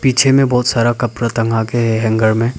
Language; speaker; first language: Hindi; non-native, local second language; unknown